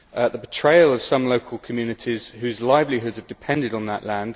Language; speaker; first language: English; native; English